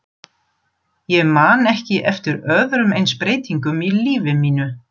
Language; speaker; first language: Icelandic; non-native, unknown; German